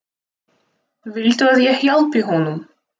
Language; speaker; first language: Icelandic; non-native, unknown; Russian